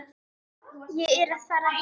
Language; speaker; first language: Icelandic; native; Icelandic